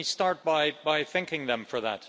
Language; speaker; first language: English; non-native, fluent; Dutch